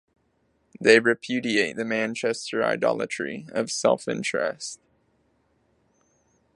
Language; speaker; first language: English; native; English